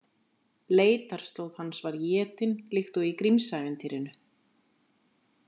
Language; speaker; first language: Icelandic; native; Icelandic